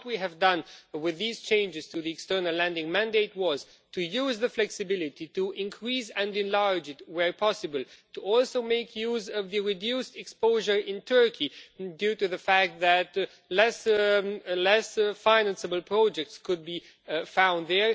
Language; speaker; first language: English; non-native, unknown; Romanian